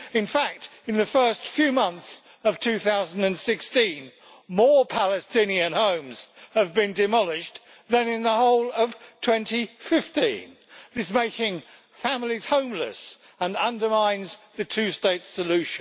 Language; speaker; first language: English; native; English